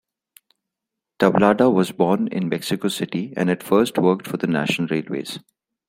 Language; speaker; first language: English; non-native, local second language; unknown